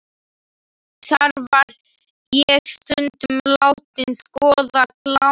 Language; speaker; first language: Icelandic; non-native, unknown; Slovak